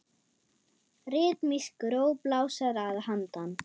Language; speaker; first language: Icelandic; non-native, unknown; German